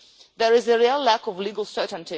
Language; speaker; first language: English; non-native, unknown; Russian